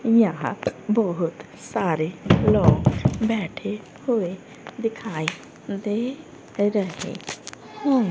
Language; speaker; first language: Hindi; native; Hindi